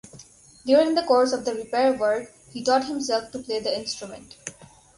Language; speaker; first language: English; non-native, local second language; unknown